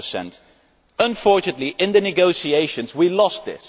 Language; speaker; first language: English; non-native, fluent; Dutch